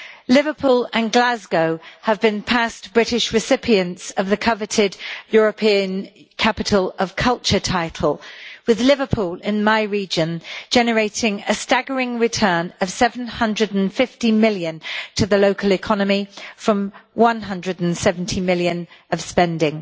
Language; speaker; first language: English; native; English